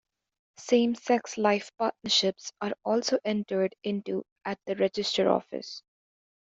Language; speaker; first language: English; native; English